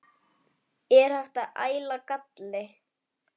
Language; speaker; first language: Icelandic; native; Icelandic